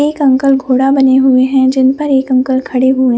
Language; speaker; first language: Hindi; non-native, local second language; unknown